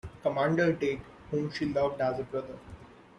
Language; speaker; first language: English; non-native, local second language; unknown